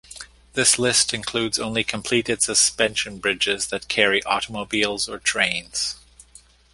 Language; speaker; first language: English; native; English